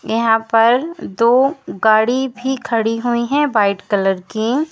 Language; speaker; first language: Hindi; native; Hindi